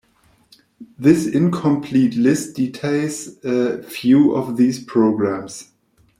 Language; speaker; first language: English; non-native, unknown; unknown